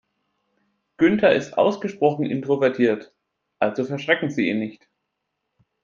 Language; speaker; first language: German; native; German